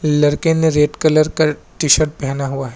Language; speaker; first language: Hindi; non-native, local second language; Assamese